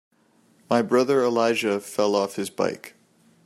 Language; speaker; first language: English; native; English